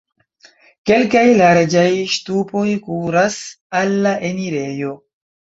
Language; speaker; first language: Esperanto; non-native, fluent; Chinese